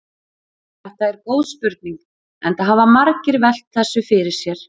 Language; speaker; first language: Icelandic; native; Icelandic